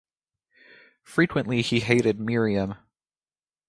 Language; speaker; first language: English; native; English